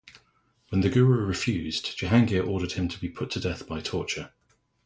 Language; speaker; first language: English; native; English